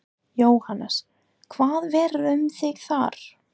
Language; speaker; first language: Icelandic; non-native, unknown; English